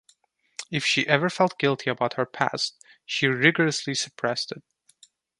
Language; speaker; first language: English; non-native, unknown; Turkish